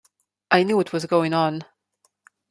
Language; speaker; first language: English; non-native, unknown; Slovenian